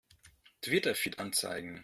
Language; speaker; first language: German; non-native, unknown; Russian